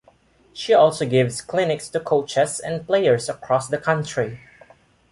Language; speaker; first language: English; non-native, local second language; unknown